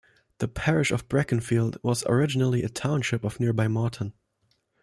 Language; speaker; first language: English; non-native, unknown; German